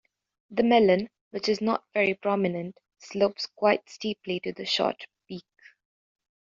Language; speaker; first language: English; native; English